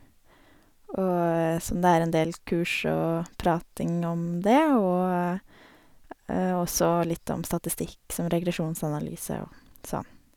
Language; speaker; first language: Norwegian; native; Norwegian